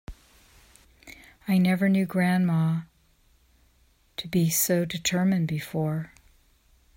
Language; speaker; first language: English; native; English